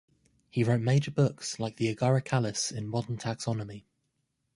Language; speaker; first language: English; native; English